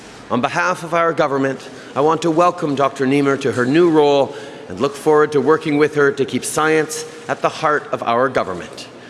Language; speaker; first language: English; native; English